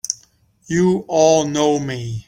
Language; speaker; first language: English; native; English